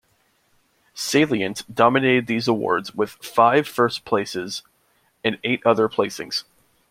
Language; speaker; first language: English; native; English